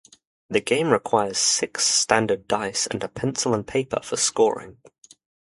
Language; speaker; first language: English; native; English